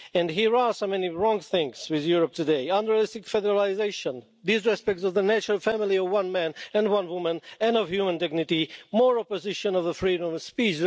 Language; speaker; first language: English; non-native, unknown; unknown